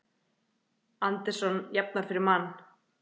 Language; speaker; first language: Icelandic; native; Icelandic